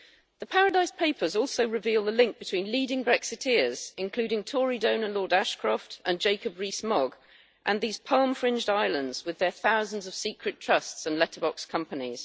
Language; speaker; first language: English; native; English